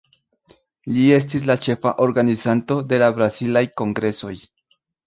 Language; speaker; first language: Esperanto; non-native, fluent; Spanish